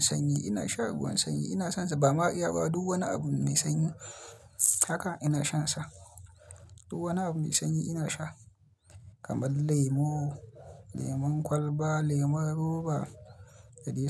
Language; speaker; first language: Hausa; native; Hausa